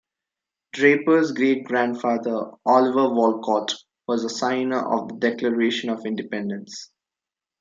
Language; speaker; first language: English; non-native, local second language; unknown